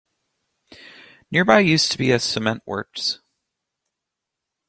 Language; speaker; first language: English; native; English